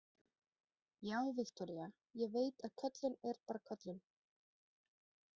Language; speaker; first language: Icelandic; non-native, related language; Danish